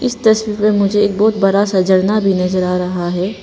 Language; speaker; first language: Hindi; non-native, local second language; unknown